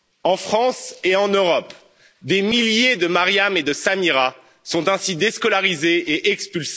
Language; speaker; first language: French; native; French